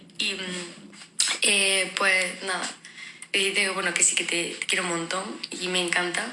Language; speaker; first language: Spanish; native; Spanish